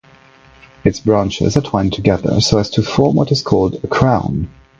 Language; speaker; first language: English; non-native, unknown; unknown